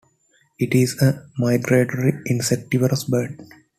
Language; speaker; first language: English; non-native, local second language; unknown